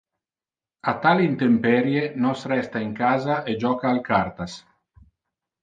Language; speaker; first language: Interlingua; non-native, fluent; Italian